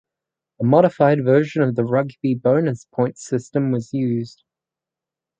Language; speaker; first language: English; native; English